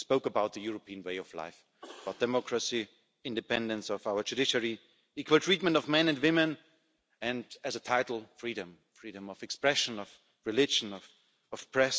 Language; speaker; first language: English; non-native, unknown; German